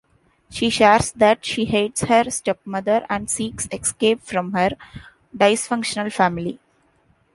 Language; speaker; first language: English; non-native, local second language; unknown